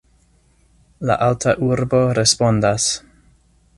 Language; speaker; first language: Esperanto; non-native, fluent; English